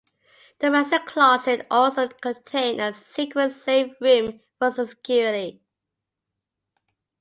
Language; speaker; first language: English; native; English